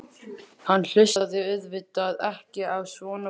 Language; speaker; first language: Icelandic; native; Icelandic